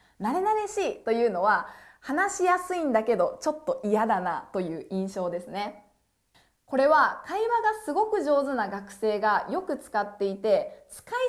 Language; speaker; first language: Japanese; native; Japanese